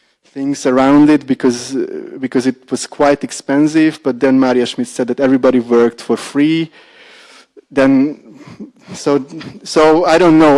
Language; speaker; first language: English; non-native, fluent; Hungarian